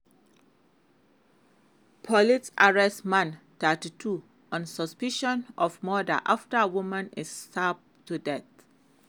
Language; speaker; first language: English; non-native, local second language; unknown